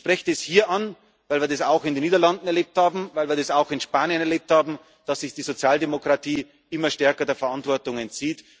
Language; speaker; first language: German; native; German